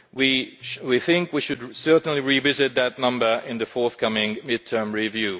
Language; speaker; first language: English; non-native, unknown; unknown